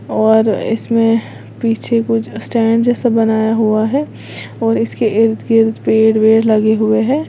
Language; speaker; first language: Hindi; native; Hindi